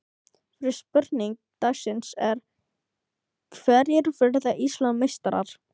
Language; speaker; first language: Icelandic; non-native, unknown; Filipino